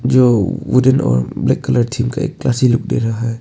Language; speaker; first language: Hindi; non-native, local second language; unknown